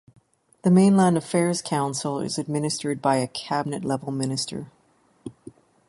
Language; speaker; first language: English; native; English